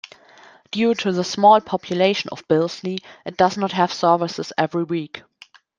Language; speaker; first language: English; non-native, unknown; German